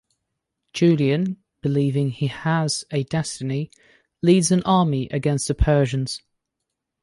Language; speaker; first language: English; native; English